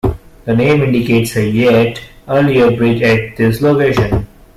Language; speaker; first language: English; non-native, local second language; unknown